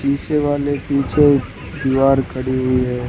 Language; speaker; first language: Hindi; native; Hindi